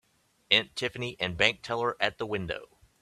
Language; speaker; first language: English; native; English